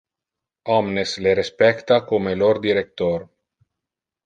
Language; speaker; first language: Interlingua; non-native, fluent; Italian